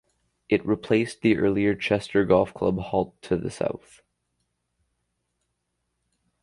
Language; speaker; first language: English; native; English